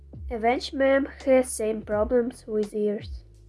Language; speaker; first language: English; non-native, learner; Russian